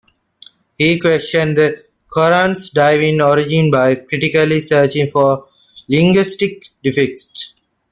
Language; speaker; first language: English; non-native, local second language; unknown